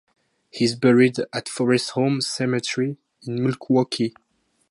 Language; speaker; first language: English; non-native, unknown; French